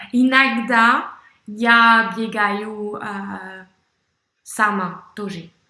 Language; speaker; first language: Russian; non-native, learner; French